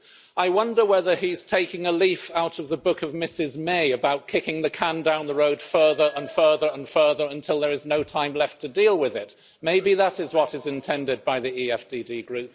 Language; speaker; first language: English; native; English